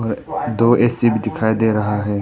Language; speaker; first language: Hindi; non-native, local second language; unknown